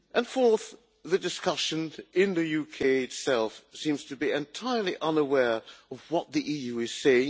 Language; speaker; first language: English; non-native, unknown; Hungarian